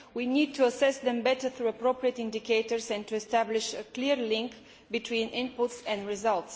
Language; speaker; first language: English; non-native, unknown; Bulgarian